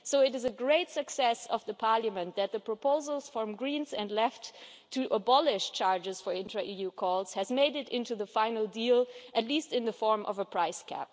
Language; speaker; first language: English; non-native, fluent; German